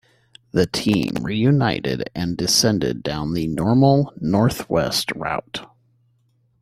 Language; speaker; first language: English; native; English